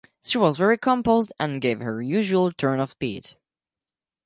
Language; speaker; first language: English; non-native, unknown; French